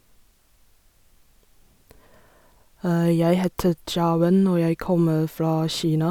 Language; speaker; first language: Norwegian; non-native, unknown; Chinese